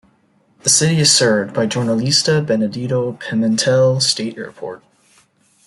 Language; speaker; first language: English; native; English